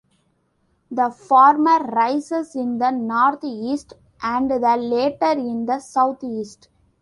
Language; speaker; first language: English; non-native, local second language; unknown